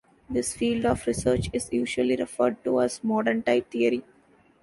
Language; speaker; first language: English; non-native, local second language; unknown